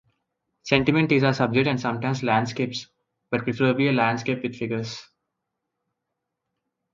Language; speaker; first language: English; non-native, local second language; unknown